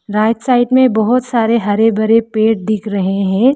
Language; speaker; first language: Hindi; non-native, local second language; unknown